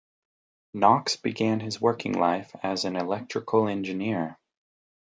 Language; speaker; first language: English; native; English